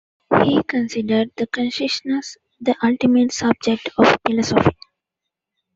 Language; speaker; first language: English; non-native, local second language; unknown